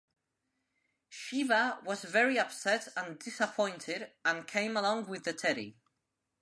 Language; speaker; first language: English; non-native, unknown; Spanish